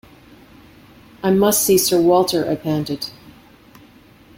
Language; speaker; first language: English; native; English